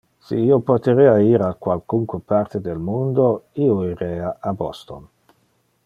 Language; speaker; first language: Interlingua; non-native, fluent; Dutch